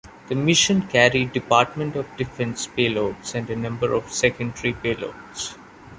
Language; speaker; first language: English; non-native, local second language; Malayalam